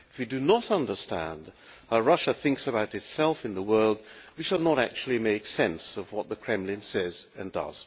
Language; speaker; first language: English; non-native, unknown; Hungarian